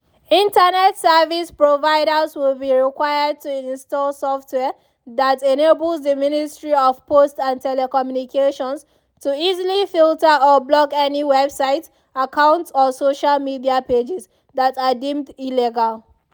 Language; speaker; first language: English; non-native, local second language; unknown